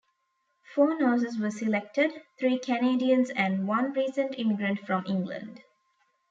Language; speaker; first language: English; non-native, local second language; Tamil